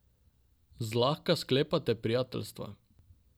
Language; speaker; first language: Slovenian; non-native, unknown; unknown